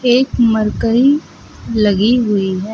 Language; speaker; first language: Hindi; native; Hindi